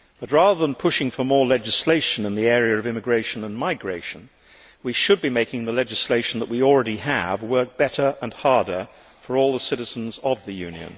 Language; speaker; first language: English; native; English